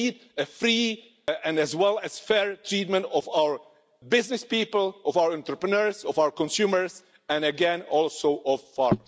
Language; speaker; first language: English; non-native, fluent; Czech